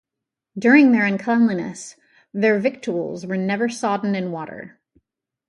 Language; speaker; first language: English; native; English